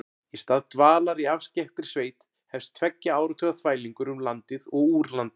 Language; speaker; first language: Icelandic; native; Icelandic